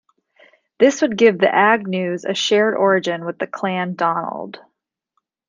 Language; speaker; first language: English; native; English